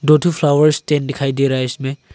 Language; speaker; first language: Hindi; early bilingual, other home language; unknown